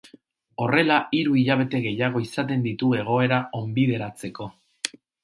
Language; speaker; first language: Basque; non-native, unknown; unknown